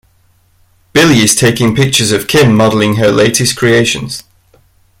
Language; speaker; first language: English; native; English